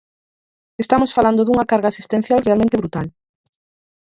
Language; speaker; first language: Galician; native; Galician